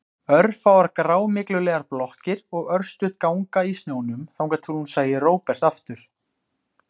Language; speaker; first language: Icelandic; native; Icelandic